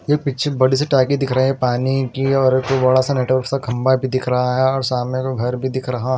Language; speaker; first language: Hindi; non-native, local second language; Punjabi